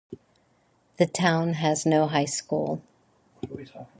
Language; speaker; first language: English; native; English